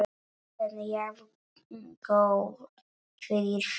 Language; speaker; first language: Icelandic; non-native, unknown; Polish